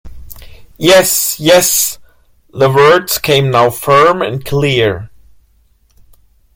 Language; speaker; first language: English; non-native, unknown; German